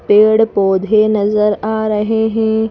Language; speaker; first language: Hindi; native; Hindi